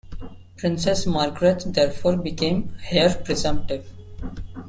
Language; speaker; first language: English; non-native, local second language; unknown